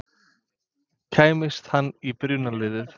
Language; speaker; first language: Icelandic; non-native, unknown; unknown